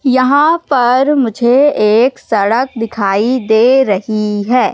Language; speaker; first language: Hindi; native; Hindi